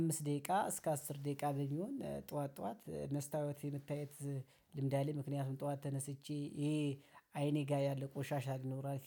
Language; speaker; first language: Amharic; native; Amharic